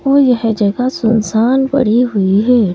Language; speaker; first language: Hindi; native; Hindi